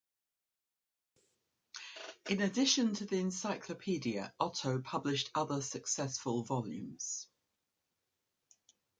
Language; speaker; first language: English; native; English